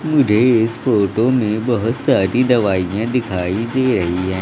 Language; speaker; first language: Hindi; native; Hindi